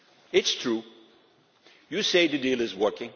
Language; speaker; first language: English; non-native, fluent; Dutch